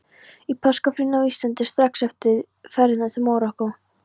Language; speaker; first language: Icelandic; non-native, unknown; Polish